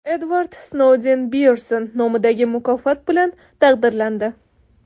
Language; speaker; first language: Uzbek; non-native, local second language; Tajik